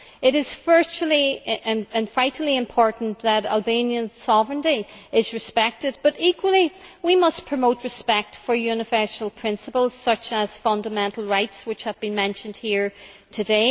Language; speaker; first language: English; native; English